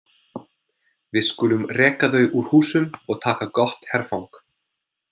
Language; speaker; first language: Icelandic; non-native, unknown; English